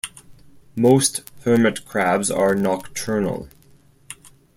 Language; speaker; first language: English; non-native, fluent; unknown